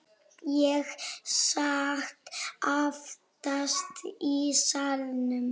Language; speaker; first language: Icelandic; non-native, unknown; Polish